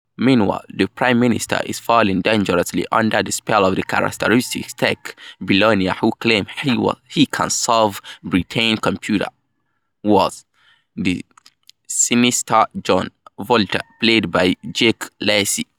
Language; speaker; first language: English; non-native, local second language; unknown